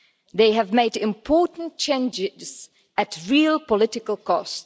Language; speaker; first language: English; non-native, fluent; Czech